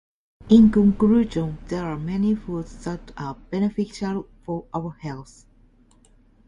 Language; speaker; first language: English; non-native, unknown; Japanese